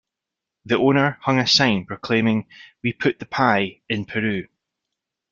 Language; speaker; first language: English; native; English